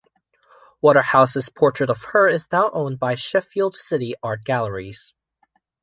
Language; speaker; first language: English; non-native, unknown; Chinese